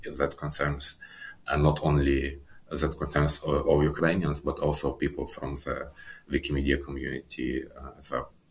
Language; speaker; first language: English; non-native, fluent; Ukrainian